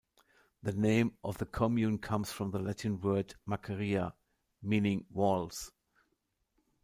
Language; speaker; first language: English; non-native, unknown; German